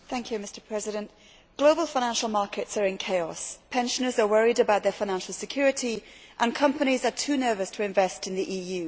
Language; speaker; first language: English; native; English